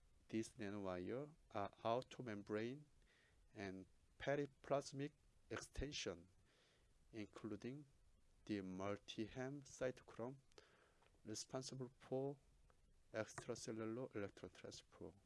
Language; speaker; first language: English; non-native, fluent; Korean